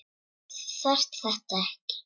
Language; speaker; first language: Icelandic; non-native, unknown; Czech